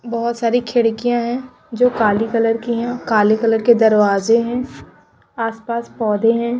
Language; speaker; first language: Hindi; non-native, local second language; Punjabi